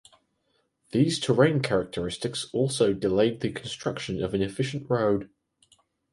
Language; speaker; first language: English; native; English